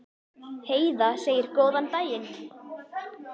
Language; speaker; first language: Icelandic; native; Icelandic